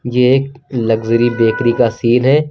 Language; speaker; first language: Hindi; native; Hindi